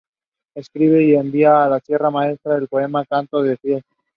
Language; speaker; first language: English; non-native, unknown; Spanish